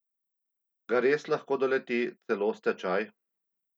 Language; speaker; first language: Slovenian; native; Slovenian